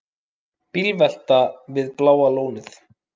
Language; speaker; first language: Icelandic; native; Icelandic